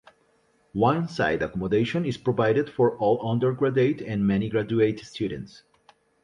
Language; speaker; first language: English; non-native, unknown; Spanish